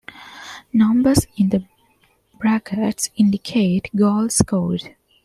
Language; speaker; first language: English; non-native, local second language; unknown